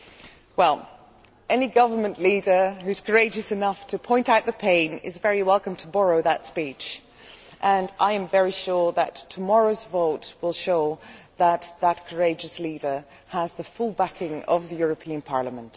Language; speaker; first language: English; non-native, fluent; Dutch